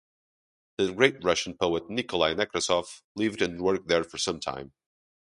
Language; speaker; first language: English; non-native, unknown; Portuguese